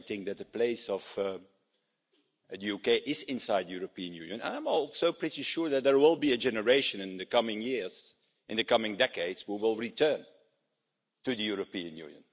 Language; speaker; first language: English; non-native, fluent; Dutch